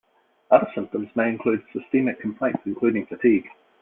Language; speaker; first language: English; native; English